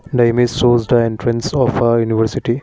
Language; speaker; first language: English; non-native, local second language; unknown